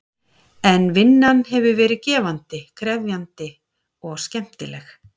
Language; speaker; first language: Icelandic; native; Icelandic